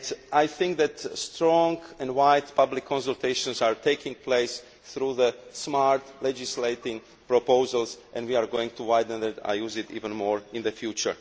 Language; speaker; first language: English; non-native, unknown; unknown